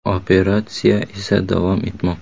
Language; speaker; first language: Uzbek; native; Uzbek